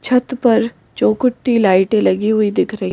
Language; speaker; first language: Hindi; native; Hindi